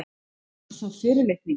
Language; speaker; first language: Icelandic; native; Icelandic